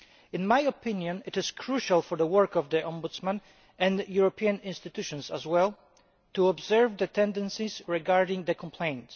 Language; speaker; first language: English; non-native, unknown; Polish